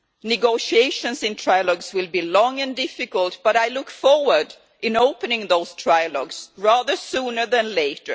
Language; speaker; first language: English; non-native, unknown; Swedish